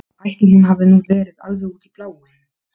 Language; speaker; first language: Icelandic; non-native, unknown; Polish